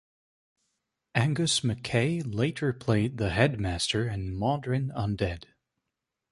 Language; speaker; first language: English; native; English